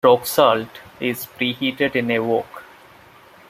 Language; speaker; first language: English; non-native, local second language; Malayalam